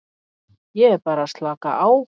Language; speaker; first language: Icelandic; native; Icelandic